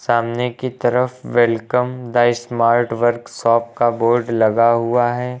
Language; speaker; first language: Hindi; native; Hindi